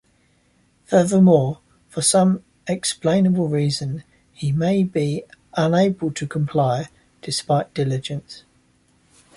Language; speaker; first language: English; native; English